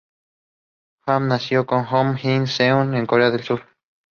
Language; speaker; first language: English; non-native, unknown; Spanish